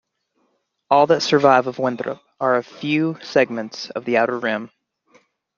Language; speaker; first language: English; native; English